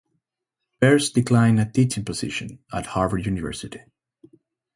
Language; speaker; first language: English; non-native, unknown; Spanish